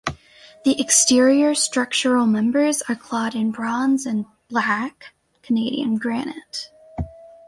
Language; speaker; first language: English; native; English